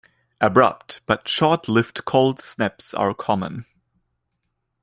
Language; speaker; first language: English; non-native, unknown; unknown